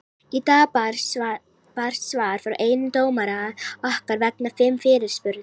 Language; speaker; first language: Icelandic; native; Icelandic